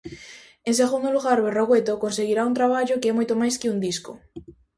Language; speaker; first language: Galician; native; Galician